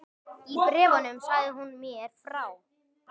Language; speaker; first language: Icelandic; native; Icelandic